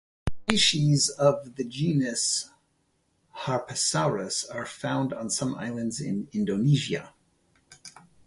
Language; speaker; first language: English; native; English